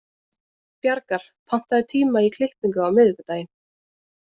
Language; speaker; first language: Icelandic; native; Icelandic